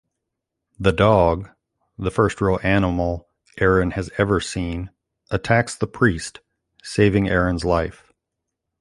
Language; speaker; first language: English; native; English